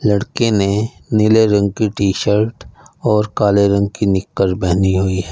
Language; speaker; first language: Hindi; non-native, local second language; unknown